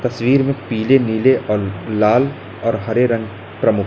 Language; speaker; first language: Hindi; native; Hindi